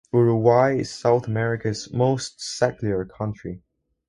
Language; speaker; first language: English; non-native, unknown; Spanish